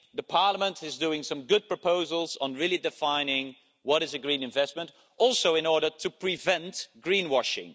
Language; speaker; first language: English; non-native, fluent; Dutch